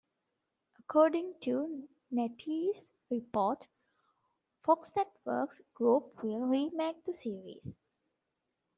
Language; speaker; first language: English; non-native, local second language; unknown